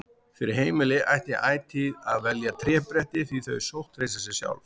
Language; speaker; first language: Icelandic; native; Icelandic